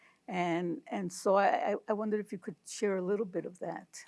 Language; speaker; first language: English; early bilingual, other home language; Spanish